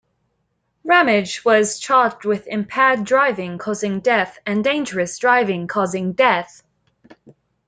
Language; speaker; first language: English; native; English